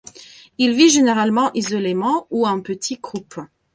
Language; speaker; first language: French; non-native, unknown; Belarusian